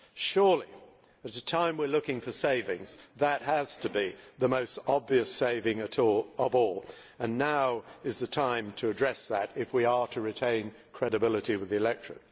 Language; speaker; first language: English; native; English